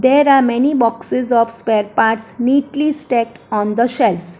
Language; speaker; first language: English; non-native, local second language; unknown